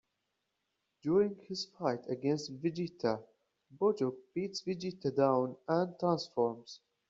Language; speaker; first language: English; native; English